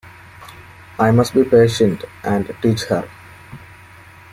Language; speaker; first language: English; non-native, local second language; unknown